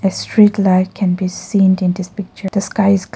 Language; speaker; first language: English; non-native, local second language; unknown